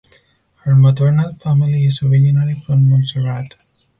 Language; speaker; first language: English; non-native, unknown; Spanish